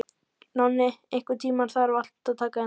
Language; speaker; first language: Icelandic; native; Icelandic